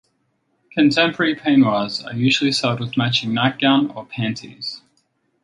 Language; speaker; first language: English; native; English